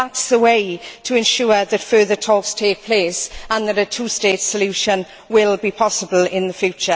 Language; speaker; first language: English; native; English